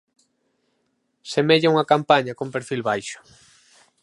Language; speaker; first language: Galician; native; Galician